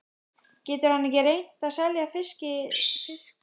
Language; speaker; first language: Icelandic; native; Icelandic